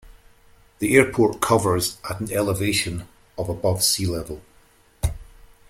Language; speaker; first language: English; native; English